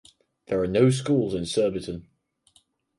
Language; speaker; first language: English; native; English